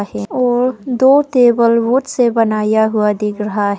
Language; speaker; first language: Hindi; early bilingual, other home language; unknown